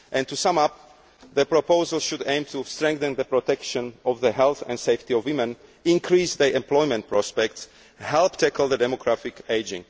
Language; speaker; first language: English; non-native, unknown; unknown